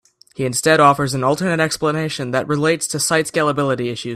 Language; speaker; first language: English; native; English